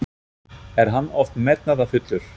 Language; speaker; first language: Icelandic; non-native, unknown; German